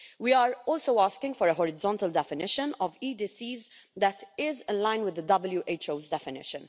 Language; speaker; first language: English; non-native, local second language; Maltese